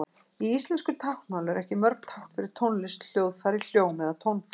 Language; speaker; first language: Icelandic; native; Icelandic